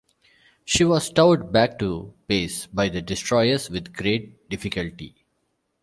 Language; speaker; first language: English; non-native, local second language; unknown